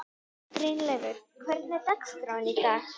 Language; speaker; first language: Icelandic; native; Icelandic